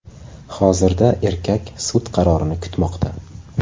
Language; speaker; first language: Uzbek; native; Uzbek